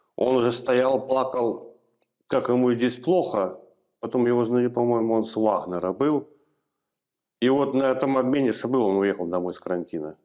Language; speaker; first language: Russian; native; Russian